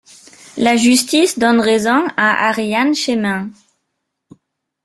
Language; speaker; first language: French; non-native, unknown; German